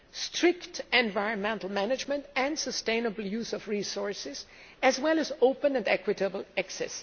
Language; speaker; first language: English; non-native, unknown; German